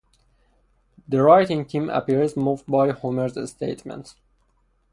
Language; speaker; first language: English; non-native, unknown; Persian